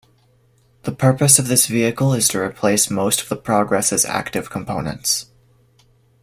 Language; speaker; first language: English; native; English